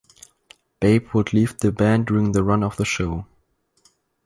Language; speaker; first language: English; non-native, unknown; German